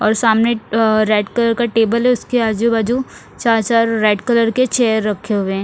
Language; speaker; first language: Hindi; non-native, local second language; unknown